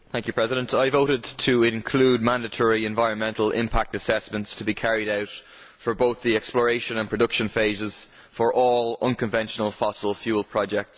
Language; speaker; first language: English; native; English